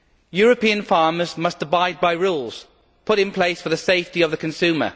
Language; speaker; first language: English; native; English